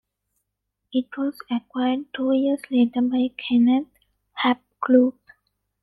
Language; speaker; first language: English; non-native, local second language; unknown